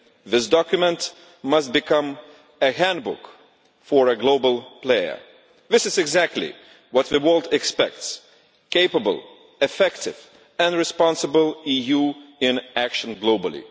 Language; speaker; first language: English; non-native, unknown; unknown